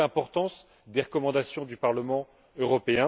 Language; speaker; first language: French; native; French